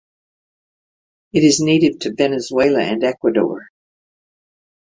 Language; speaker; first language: English; native; English